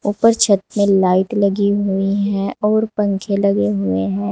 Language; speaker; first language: Hindi; native; Hindi